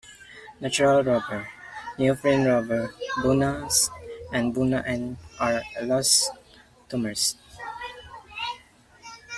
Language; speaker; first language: English; non-native, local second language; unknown